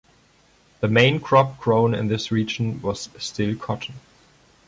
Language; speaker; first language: English; non-native, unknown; German